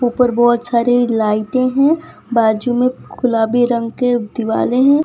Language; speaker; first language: Hindi; non-native, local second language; Gujarati